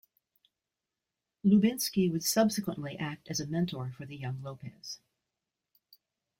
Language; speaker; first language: English; native; English